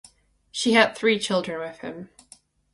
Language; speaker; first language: English; non-native, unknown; Czech